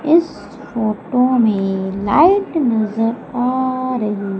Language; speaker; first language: Hindi; native; Hindi